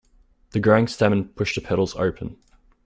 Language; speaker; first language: English; native; English